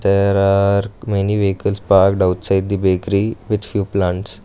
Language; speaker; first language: English; non-native, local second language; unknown